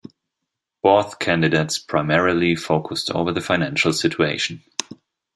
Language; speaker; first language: English; non-native, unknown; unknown